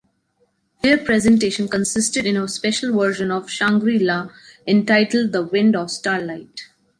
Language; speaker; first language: English; non-native, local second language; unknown